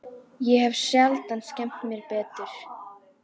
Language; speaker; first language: Icelandic; native; Icelandic